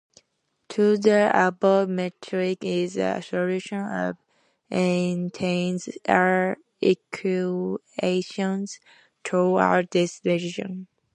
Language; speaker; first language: English; native; English